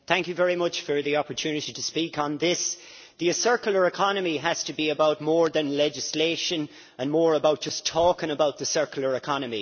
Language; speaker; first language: English; native; English